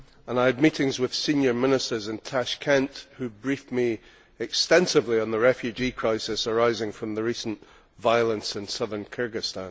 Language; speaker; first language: English; native; English